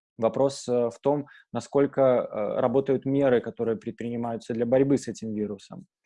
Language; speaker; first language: Russian; native; Russian